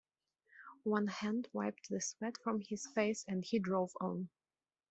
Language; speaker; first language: English; non-native, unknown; Russian